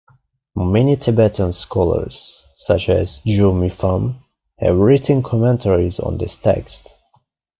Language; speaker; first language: English; non-native, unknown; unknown